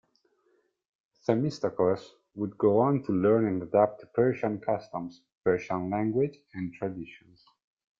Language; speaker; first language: English; non-native, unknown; Italian